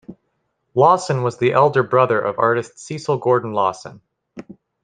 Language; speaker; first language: English; native; English